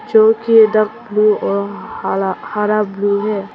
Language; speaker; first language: Hindi; non-native, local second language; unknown